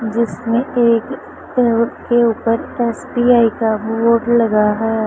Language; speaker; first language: Hindi; non-native, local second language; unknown